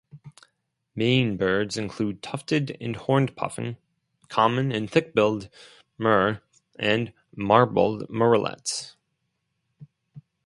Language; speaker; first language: English; non-native, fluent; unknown